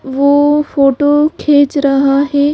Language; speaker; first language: Hindi; native; Hindi